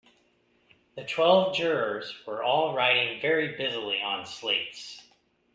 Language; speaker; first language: English; native; English